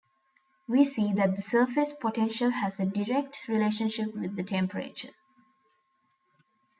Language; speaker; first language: English; non-native, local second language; Tamil